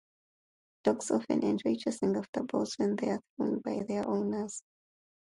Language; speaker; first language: English; native; English